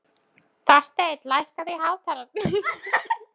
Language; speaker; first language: Icelandic; non-native, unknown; Polish